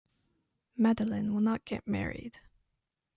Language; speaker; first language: English; non-native, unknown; French